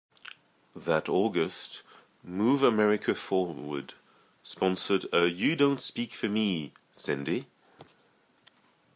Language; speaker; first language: English; native; English